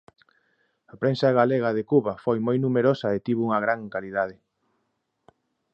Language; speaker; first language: Galician; native; Galician